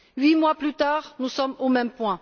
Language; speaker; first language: French; non-native, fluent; Bulgarian